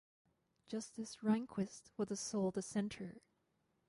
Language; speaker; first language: English; native; English